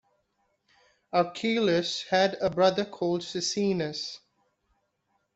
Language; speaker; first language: English; non-native, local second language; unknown